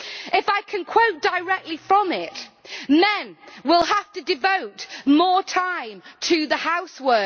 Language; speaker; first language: English; native; English